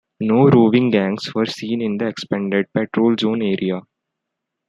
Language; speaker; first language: English; non-native, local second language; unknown